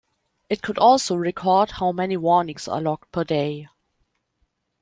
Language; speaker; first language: English; non-native, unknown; German